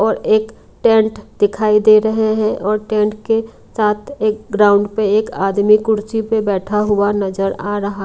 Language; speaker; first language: Hindi; non-native, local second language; Punjabi